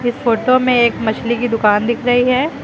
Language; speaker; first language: Hindi; native; Hindi